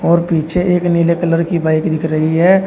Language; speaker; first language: Hindi; native; Hindi